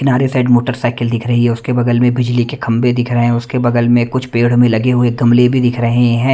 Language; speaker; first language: Hindi; native; Hindi